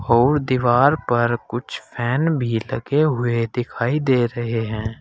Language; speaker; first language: Hindi; native; Hindi